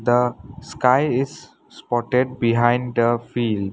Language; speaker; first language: English; non-native, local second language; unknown